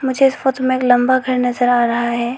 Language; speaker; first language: Hindi; non-native, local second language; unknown